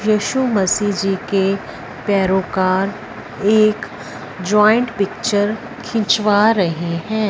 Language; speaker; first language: Hindi; non-native, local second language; Punjabi